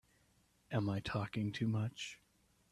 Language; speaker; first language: English; native; English